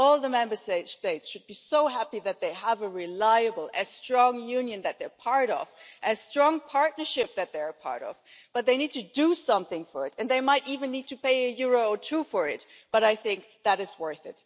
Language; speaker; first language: English; non-native, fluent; German